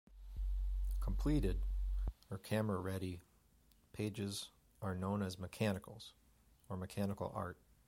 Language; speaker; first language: English; native; English